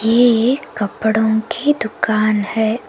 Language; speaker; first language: Hindi; non-native, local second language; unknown